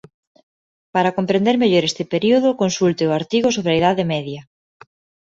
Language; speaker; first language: Galician; non-native, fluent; Spanish